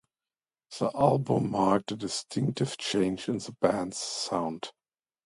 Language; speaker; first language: English; non-native, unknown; German